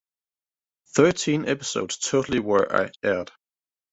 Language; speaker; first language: English; native; English